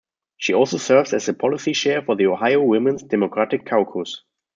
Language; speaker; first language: English; non-native, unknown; German